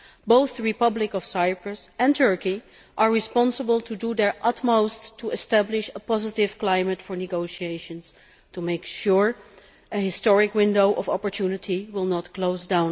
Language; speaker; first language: English; non-native, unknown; Dutch